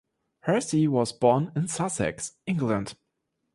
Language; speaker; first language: English; non-native, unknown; German